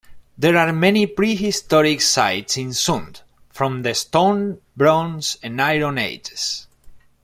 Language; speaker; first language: English; non-native, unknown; Spanish